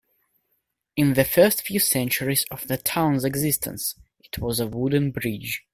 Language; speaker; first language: English; non-native, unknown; Russian